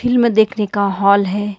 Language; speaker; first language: Hindi; non-native, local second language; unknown